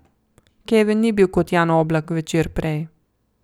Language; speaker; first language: Slovenian; native; Slovenian